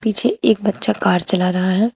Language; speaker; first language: Hindi; native; Hindi